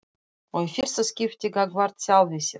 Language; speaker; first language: Icelandic; non-native, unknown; Russian